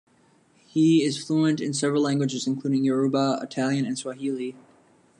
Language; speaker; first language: English; native; English